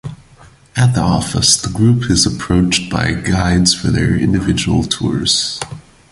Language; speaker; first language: English; non-native, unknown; Portuguese